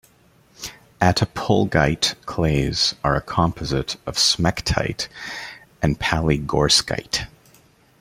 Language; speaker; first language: English; native; English